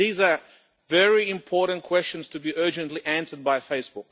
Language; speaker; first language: English; non-native, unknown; Lithuanian